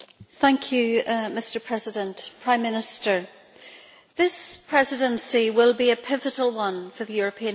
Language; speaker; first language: English; native; English